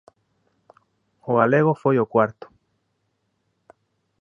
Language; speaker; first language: Galician; native; Galician